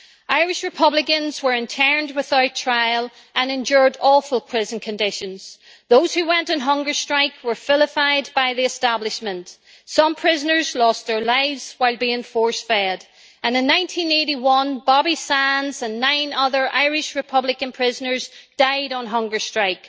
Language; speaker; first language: English; native; English